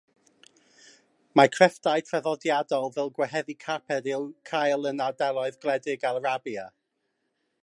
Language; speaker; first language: Welsh; non-native, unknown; English